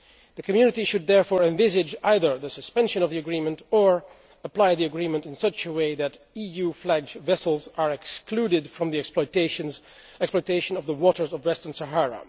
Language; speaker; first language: English; non-native, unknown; Dutch